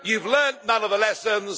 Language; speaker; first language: English; native; English